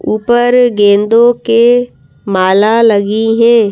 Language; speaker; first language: Hindi; native; Hindi